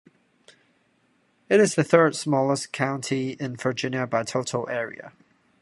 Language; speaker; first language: English; non-native, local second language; Cantonese